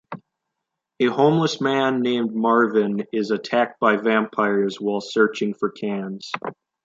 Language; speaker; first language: English; native; English